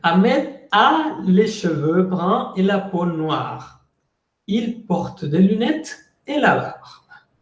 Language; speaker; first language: French; non-native, fluent; Spanish